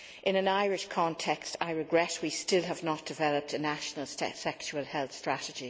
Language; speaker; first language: English; native; English